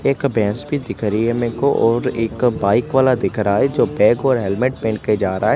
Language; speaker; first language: Hindi; non-native, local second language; Gujarati